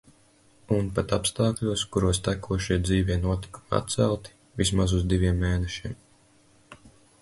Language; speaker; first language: Latvian; native; Latvian